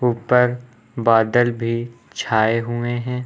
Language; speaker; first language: Hindi; native; Hindi